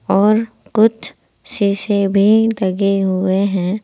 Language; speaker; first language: Hindi; native; Hindi